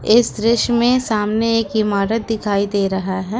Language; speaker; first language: Hindi; native; Hindi